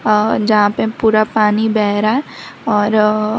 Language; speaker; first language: Hindi; non-native, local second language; Gujarati